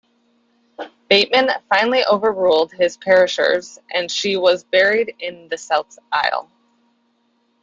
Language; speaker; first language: English; native; English